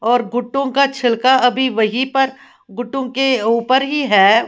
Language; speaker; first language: Hindi; native; Hindi